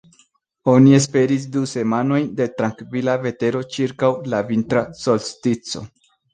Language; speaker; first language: Esperanto; non-native, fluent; Spanish